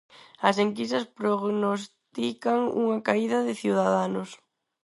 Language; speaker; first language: Galician; non-native, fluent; Spanish